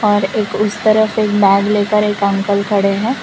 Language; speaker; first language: Hindi; non-native, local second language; Gujarati